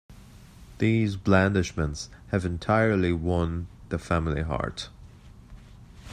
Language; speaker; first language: English; native; English